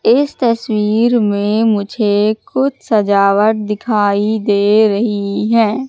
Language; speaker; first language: Hindi; native; Hindi